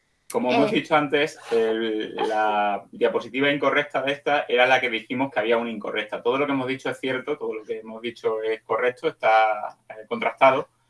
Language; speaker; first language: Spanish; native; Spanish